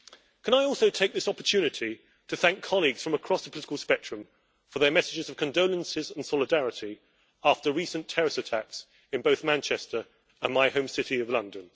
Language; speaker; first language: English; native; English